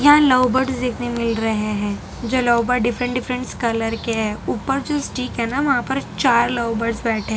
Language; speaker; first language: Hindi; non-native, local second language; Gujarati